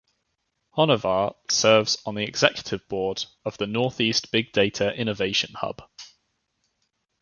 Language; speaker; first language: English; native; English